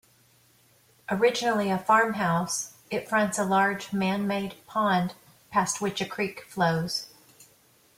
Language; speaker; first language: English; native; English